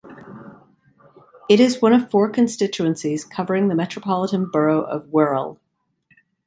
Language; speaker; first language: English; native; English